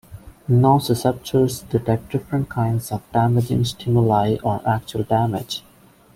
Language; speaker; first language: English; non-native, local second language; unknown